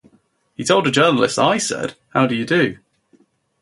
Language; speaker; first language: English; native; English